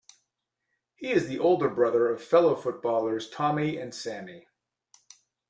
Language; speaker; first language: English; native; English